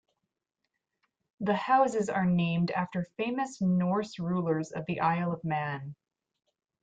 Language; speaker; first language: English; non-native, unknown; German